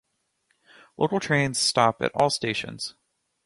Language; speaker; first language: English; native; English